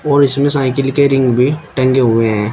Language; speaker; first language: Hindi; native; Hindi